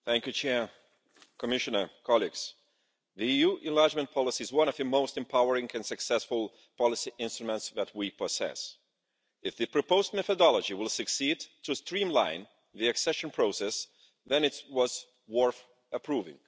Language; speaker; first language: English; non-native, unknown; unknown